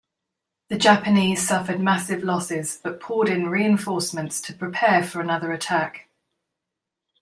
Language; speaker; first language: English; native; English